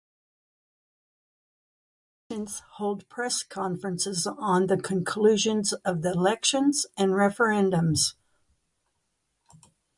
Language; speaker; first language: English; native; English